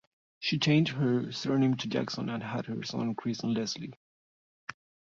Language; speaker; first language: English; native; English